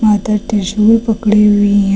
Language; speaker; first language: Hindi; native; Hindi